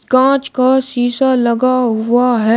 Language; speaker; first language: Hindi; native; Hindi